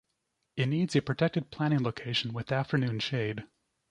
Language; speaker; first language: English; native; English